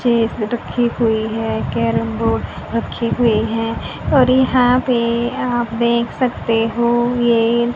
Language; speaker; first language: Hindi; native; Hindi